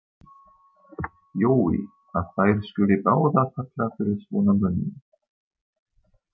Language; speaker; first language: Icelandic; non-native, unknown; German